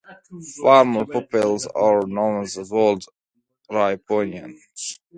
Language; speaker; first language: English; non-native, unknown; Pashto